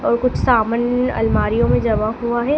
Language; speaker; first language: Hindi; native; Hindi